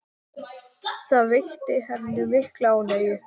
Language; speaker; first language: Icelandic; non-native, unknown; English